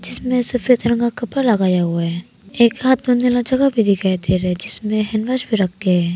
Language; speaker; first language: Hindi; non-native, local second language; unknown